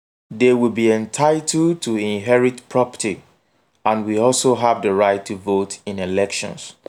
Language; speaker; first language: English; non-native, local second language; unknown